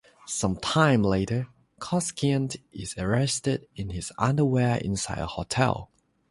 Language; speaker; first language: English; non-native, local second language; Chinese